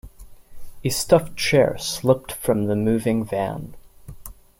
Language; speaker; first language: English; non-native, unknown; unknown